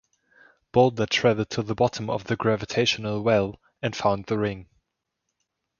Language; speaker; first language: English; non-native, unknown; German